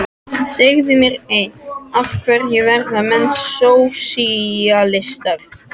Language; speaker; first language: Icelandic; non-native, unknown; French